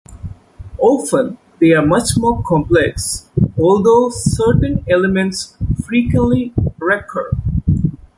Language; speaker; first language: English; non-native, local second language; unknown